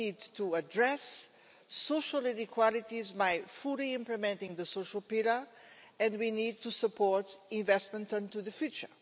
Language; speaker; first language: English; non-native, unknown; Portuguese